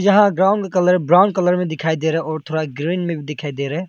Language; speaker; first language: Hindi; non-native, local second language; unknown